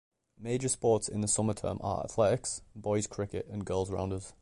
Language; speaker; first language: English; native; English